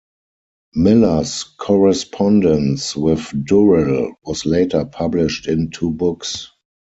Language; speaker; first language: English; non-native, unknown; German